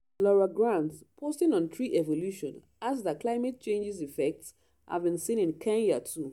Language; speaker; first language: English; non-native, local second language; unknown